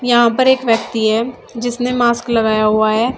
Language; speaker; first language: Hindi; native; Hindi